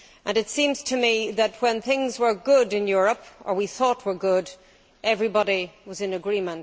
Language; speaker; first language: English; native; English